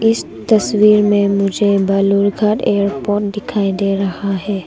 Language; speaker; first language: Hindi; non-native, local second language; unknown